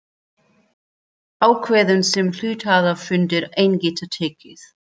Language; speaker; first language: Icelandic; non-native, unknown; German